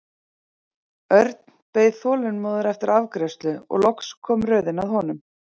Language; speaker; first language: Icelandic; native; Icelandic